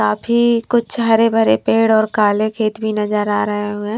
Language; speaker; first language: Hindi; non-native, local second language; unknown